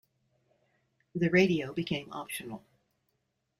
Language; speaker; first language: English; native; English